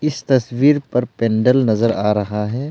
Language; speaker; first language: Hindi; non-native, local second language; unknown